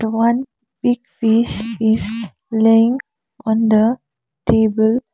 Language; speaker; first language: English; non-native, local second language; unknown